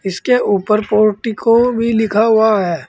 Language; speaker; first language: Hindi; native; Hindi